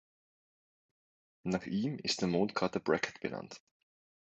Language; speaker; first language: German; native; German